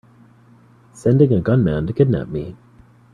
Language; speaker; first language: English; native; English